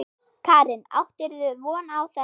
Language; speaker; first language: Icelandic; non-native, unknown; German